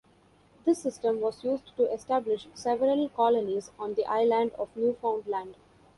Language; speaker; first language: English; non-native, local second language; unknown